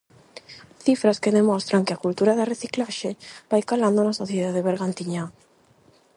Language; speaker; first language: Galician; non-native, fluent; Spanish